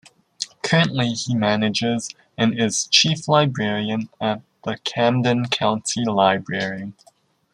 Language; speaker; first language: English; native; English